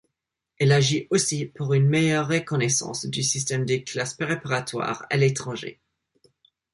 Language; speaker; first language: French; non-native, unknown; English